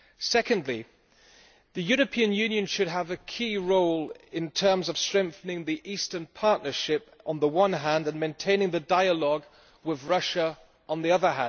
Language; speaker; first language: English; non-native, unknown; German